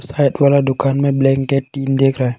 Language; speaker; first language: Hindi; non-native, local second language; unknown